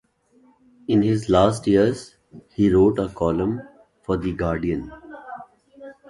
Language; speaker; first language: English; non-native, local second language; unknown